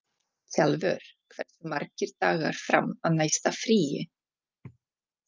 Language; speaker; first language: Icelandic; non-native, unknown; Czech